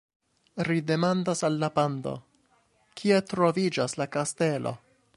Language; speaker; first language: Esperanto; non-native, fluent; English